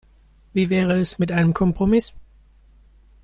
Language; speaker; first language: German; native; German